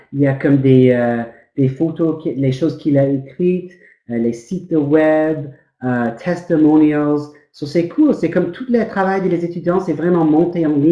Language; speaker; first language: French; non-native, fluent; English